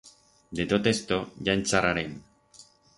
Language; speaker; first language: Aragonese; non-native, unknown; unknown